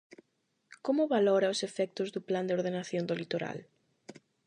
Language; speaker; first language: Galician; non-native, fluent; Spanish